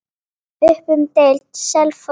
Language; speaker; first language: Icelandic; native; Icelandic